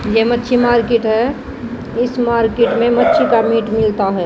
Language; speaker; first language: Hindi; native; Hindi